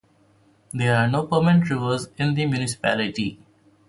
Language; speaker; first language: English; non-native, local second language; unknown